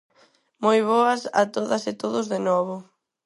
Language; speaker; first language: Galician; non-native, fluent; Spanish